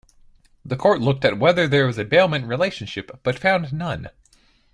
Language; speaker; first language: English; native; English